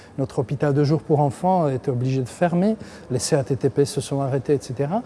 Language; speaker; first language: French; non-native, fluent; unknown